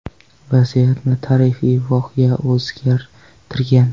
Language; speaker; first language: Uzbek; non-native, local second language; Kara-Kalpak